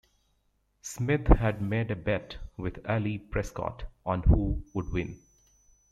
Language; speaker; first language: English; native; English